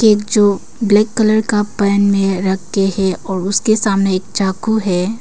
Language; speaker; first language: Hindi; early bilingual, other home language; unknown